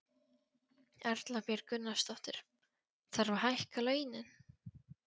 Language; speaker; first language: Icelandic; non-native, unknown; Polish